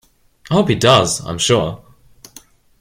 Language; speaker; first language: English; non-native, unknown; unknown